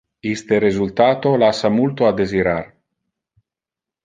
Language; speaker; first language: Interlingua; non-native, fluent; Italian